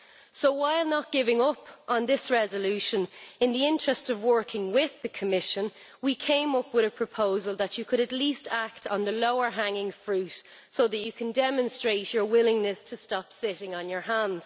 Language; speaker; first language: English; native; English